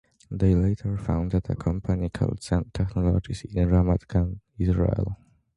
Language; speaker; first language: English; non-native, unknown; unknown